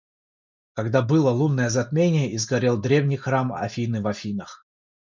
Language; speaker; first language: Russian; non-native, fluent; Georgian